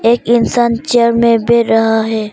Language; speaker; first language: Hindi; non-native, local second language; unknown